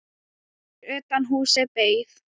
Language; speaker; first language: Icelandic; non-native, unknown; Thai